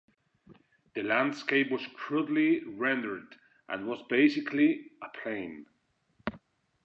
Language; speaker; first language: English; non-native, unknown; Spanish